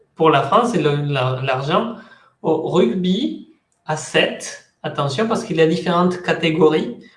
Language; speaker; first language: French; non-native, fluent; Spanish